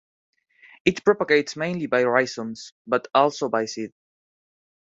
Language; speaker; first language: English; non-native, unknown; Spanish